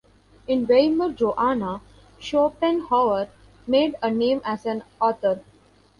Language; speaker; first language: English; non-native, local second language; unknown